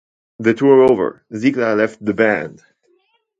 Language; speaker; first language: English; non-native, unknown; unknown